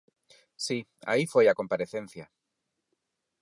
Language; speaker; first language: Galician; non-native, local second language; Spanish